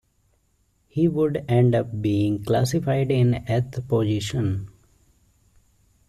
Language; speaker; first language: English; non-native, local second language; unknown